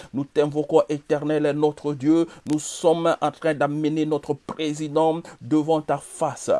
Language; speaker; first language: French; non-native, local second language; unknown